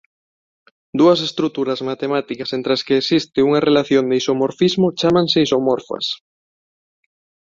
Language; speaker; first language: Galician; non-native, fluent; Spanish